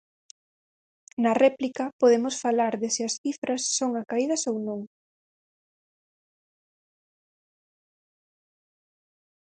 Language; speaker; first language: Galician; native; Galician